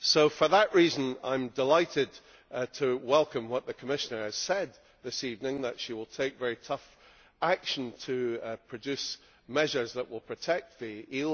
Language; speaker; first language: English; native; English